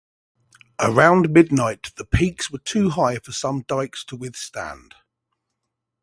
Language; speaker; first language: English; native; English